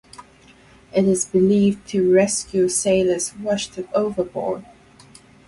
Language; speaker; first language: English; non-native, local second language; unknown